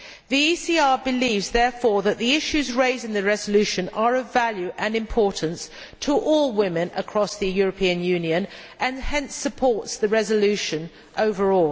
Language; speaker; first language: English; native; English